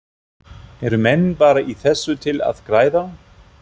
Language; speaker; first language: Icelandic; non-native, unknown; German